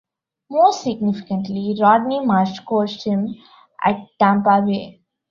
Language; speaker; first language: English; non-native, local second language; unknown